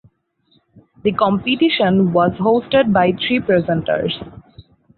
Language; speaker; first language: English; non-native, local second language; Bangla